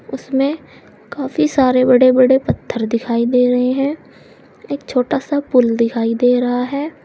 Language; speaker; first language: Hindi; native; Hindi